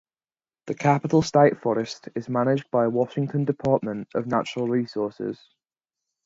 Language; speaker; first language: English; native; English